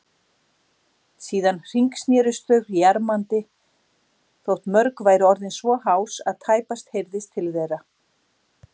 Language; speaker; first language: Icelandic; native; Icelandic